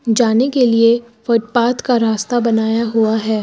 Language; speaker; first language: Hindi; native; Hindi